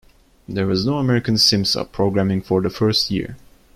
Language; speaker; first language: English; non-native, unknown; Turkish